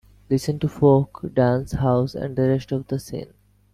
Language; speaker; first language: English; non-native, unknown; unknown